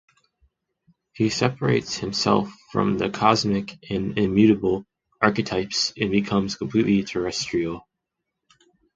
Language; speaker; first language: English; non-native, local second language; Chinese